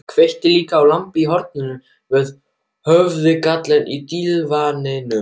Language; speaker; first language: Icelandic; non-native, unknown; German